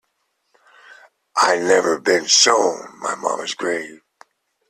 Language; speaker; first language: English; native; English